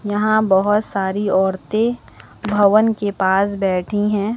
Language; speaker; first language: Hindi; native; Hindi